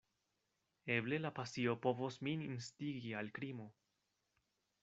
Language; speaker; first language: Esperanto; non-native, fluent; Spanish